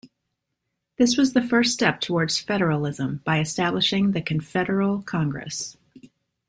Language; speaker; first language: English; native; English